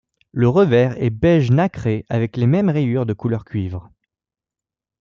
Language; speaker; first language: French; native; French